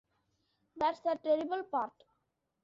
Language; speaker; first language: English; non-native, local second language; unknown